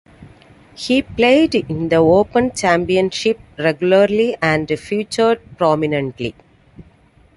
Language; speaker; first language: English; non-native, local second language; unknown